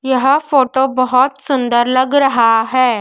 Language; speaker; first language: Hindi; native; Hindi